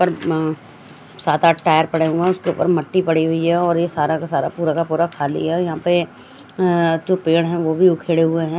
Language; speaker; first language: Hindi; non-native, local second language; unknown